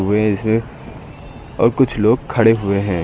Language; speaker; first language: Hindi; native; Hindi